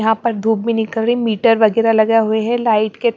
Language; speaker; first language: Hindi; non-native, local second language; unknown